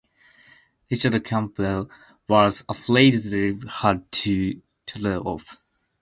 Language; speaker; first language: English; non-native, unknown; Japanese